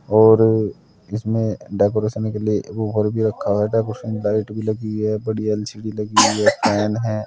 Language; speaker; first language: Hindi; native; Hindi